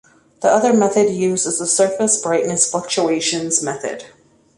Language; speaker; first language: English; native; English